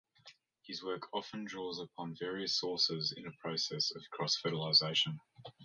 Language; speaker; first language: English; native; English